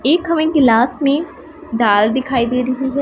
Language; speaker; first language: Hindi; non-native, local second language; Punjabi